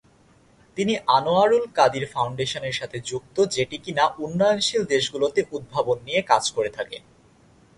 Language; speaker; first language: Bangla; native; Bangla